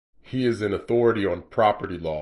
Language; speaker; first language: English; native; English